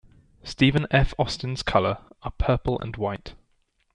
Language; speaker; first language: English; native; English